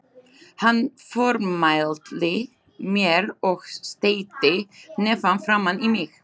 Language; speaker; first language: Icelandic; non-native, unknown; Slovak